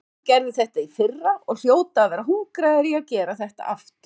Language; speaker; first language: Icelandic; native; Icelandic